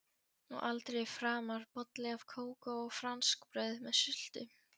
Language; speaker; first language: Icelandic; non-native, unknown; Polish